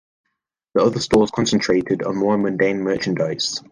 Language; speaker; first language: English; native; English